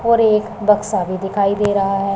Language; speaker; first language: Hindi; non-native, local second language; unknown